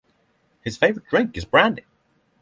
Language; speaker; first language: English; non-native, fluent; Norwegian